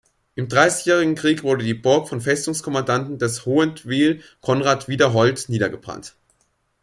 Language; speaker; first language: German; native; German